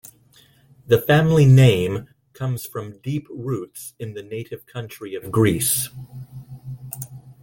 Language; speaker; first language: English; non-native, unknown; Spanish